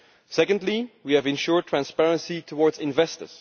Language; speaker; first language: English; non-native, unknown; Dutch